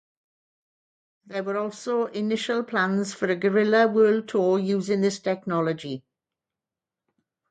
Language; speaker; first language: English; native; English